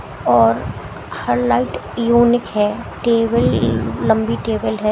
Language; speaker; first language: Hindi; native; Hindi